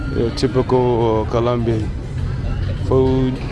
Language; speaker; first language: English; early bilingual, other home language; Spanish